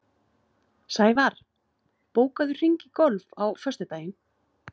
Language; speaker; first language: Icelandic; native; Icelandic